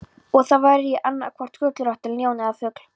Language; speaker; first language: Icelandic; non-native, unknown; Polish